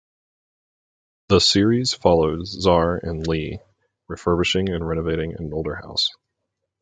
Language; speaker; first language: English; native; English